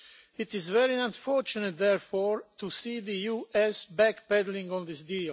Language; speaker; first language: English; non-native, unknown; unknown